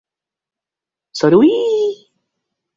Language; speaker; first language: English; native; English